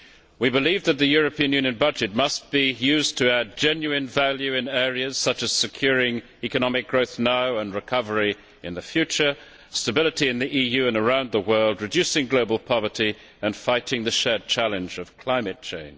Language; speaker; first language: English; native; English